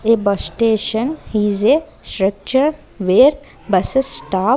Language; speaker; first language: English; non-native, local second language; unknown